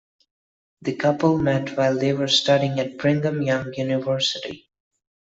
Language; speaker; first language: English; non-native, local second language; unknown